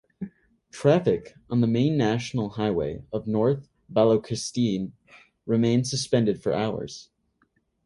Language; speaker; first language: English; native; English